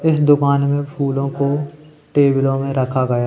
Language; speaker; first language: Hindi; native; Hindi